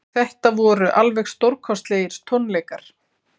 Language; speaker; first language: Icelandic; native; Icelandic